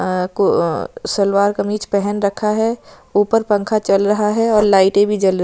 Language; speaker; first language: Hindi; non-native, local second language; Punjabi